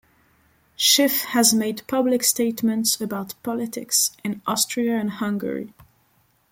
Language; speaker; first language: English; non-native, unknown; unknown